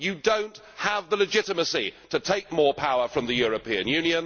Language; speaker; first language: English; native; English